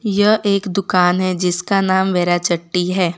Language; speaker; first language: Hindi; non-native, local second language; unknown